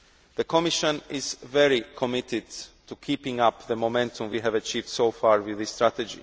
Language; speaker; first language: English; non-native, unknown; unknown